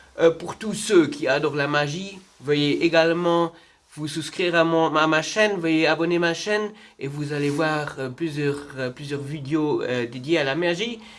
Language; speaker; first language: French; non-native, fluent; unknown